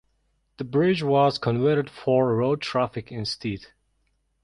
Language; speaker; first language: English; non-native, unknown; Mongolian